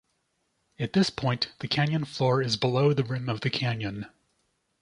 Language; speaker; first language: English; native; English